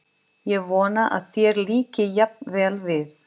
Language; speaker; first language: Icelandic; non-native, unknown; Portuguese